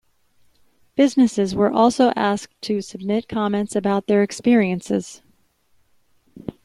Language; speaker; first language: English; native; English